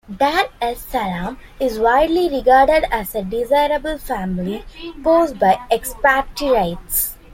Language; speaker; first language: English; non-native, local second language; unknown